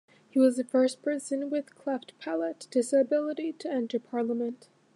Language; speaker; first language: English; native; English